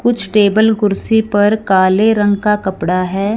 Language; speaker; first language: Hindi; non-native, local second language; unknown